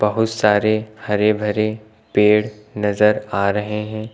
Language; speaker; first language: Hindi; native; Hindi